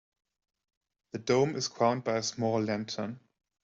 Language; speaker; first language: English; non-native, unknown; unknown